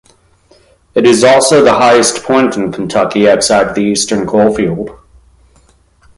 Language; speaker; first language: English; native; English